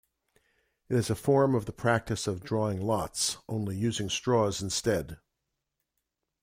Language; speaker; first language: English; native; English